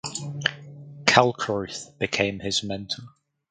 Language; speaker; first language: English; native; English